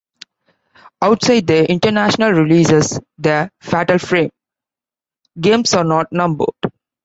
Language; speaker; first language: English; non-native, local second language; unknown